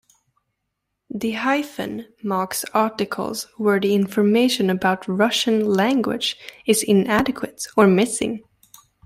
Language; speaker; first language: English; native; English